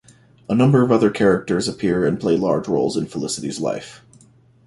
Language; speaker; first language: English; native; English